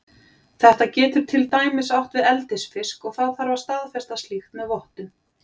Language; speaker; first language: Icelandic; native; Icelandic